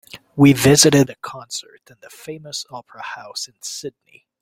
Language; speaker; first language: English; native; English